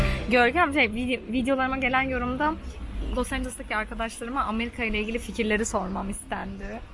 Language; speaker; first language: Turkish; native; Turkish